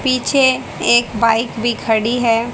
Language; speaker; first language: Hindi; native; Hindi